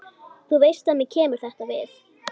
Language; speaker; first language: Icelandic; native; Icelandic